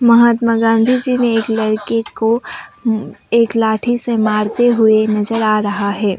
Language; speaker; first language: Hindi; non-native, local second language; Assamese